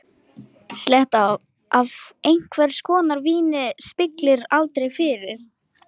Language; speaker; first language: Icelandic; non-native, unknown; Lithuanian